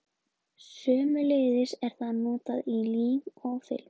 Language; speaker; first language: Icelandic; native; Icelandic